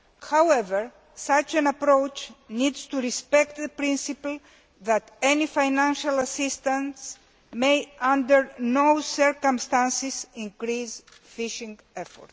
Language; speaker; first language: English; non-native, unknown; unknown